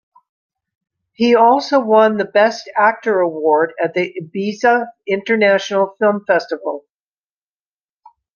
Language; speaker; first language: English; native; English